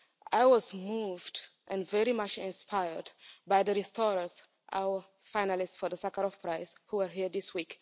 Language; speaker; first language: English; non-native, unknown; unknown